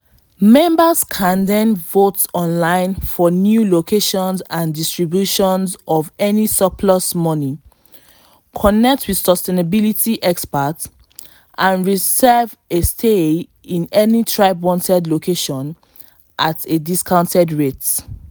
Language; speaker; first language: English; non-native, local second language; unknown